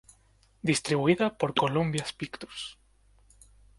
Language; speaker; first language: Spanish; native; Spanish